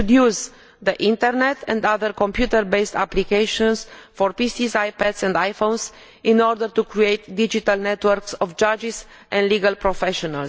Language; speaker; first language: English; non-native, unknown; Romanian